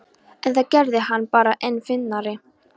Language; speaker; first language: Icelandic; non-native, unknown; Polish